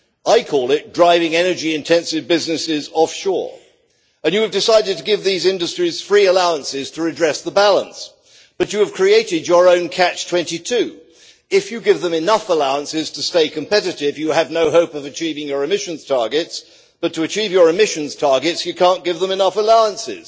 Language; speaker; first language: English; native; English